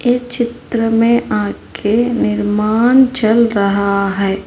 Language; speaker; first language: Hindi; non-native, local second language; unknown